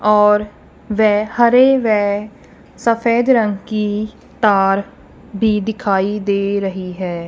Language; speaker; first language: Hindi; non-native, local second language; Punjabi